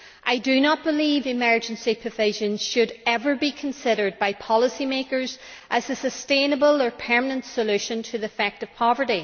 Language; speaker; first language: English; native; English